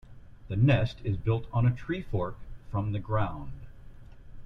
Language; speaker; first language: English; native; English